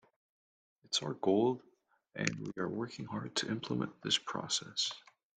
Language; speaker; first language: English; native; English